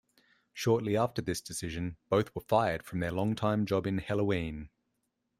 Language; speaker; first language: English; native; English